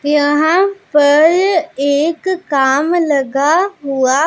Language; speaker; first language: Hindi; non-native, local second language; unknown